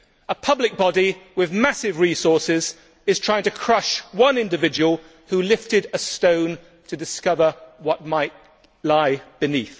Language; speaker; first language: English; native; English